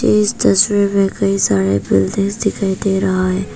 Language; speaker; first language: Hindi; non-native, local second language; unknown